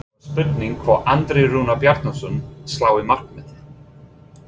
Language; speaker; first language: Icelandic; non-native, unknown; English